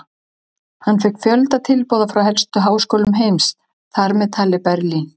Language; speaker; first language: Icelandic; native; Icelandic